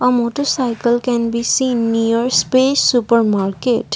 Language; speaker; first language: English; non-native, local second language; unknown